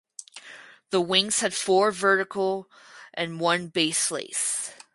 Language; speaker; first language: English; native; English